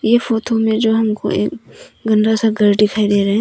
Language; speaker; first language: Hindi; non-native, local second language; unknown